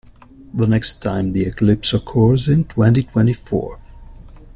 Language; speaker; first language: English; non-native, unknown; Italian